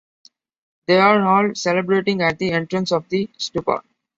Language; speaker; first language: English; non-native, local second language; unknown